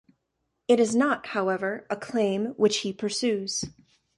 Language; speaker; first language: English; native; English